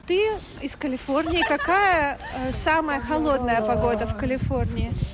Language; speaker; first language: Russian; native; Russian